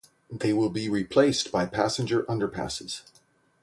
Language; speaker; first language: English; native; English